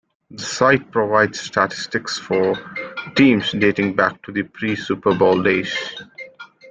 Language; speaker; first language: English; non-native, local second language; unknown